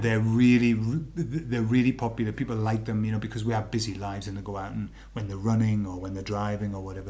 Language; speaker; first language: English; native; English